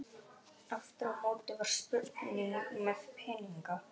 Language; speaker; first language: Icelandic; native; Icelandic